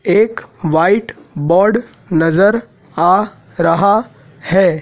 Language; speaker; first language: Hindi; native; Hindi